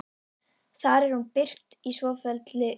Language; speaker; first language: Icelandic; native; Icelandic